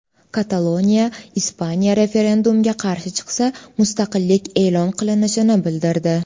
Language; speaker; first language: Uzbek; native; Uzbek